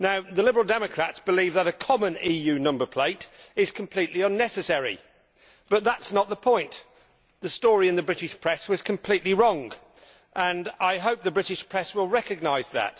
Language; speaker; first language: English; native; English